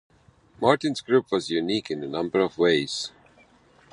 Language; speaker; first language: English; non-native, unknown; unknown